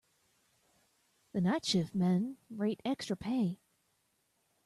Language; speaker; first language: English; native; English